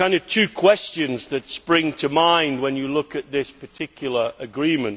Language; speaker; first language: English; native; English